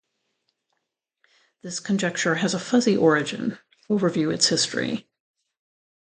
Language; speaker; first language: English; native; English